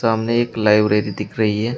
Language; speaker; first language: Hindi; native; Hindi